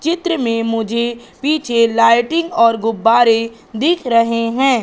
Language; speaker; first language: Hindi; native; Hindi